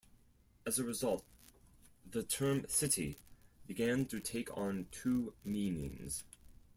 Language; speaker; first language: English; non-native, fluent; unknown